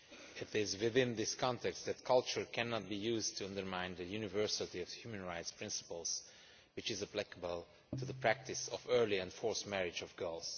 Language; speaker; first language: English; non-native, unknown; Romanian